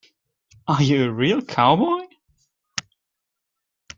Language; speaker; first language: English; native; English